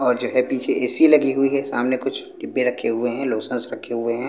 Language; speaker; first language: Hindi; non-native, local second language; Punjabi